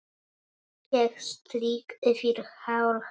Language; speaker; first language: Icelandic; non-native, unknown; Polish